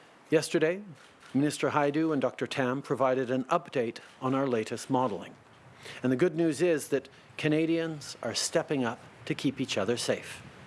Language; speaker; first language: English; early bilingual, other home language; French